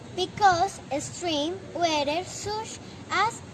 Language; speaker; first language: English; non-native, learner; Spanish